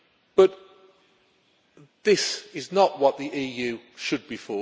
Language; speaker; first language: English; native; English